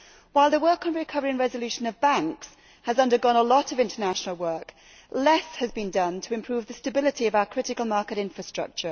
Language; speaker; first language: English; native; English